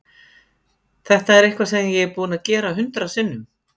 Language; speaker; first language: Icelandic; native; Icelandic